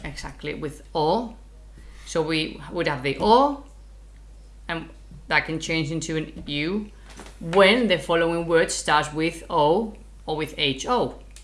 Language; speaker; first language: English; non-native, fluent; Spanish